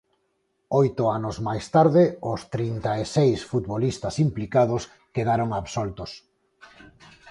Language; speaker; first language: Galician; non-native, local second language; Spanish